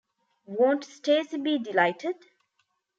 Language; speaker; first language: English; non-native, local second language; Tamil